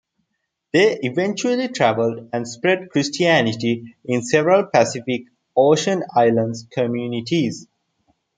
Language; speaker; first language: English; non-native, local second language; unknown